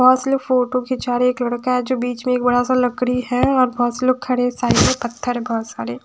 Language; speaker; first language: Hindi; non-native, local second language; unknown